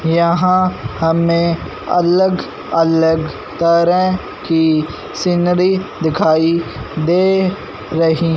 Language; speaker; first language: Hindi; non-native, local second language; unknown